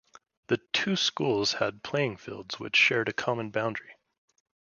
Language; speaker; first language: English; native; English